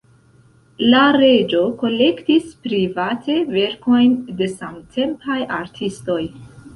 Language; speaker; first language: Esperanto; non-native, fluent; Central Kurdish